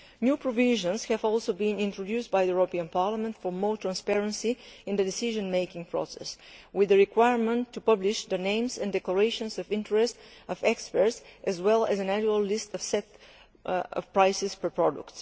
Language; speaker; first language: English; non-native, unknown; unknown